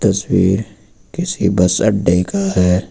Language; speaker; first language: Hindi; native; Hindi